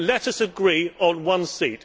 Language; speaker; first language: English; native; English